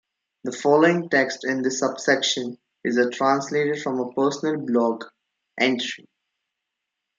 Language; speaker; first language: English; non-native, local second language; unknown